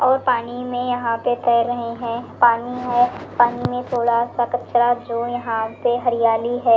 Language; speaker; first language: Hindi; native; Hindi